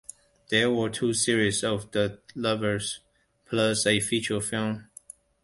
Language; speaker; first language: English; non-native, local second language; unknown